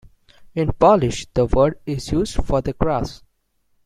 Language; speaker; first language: English; non-native, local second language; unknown